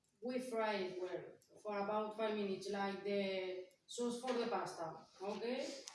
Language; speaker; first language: English; non-native, learner; Spanish